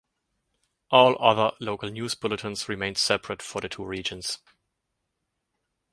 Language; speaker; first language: English; native; English